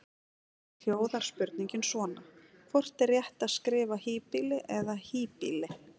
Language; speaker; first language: Icelandic; native; Icelandic